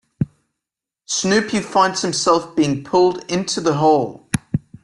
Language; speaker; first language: English; native; English